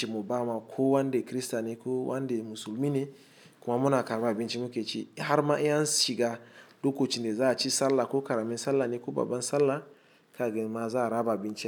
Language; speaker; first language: Hausa; non-native, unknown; Igbo